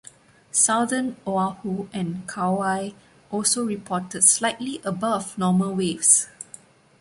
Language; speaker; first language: English; non-native, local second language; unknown